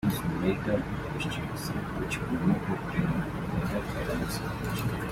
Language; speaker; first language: English; native; English